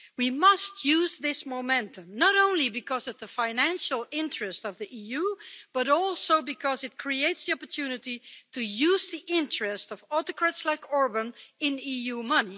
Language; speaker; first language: English; non-native, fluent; Dutch